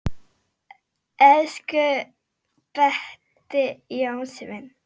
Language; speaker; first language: Icelandic; non-native, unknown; Polish